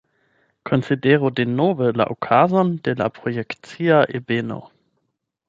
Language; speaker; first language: Esperanto; non-native, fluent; German